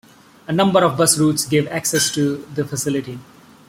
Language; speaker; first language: English; non-native, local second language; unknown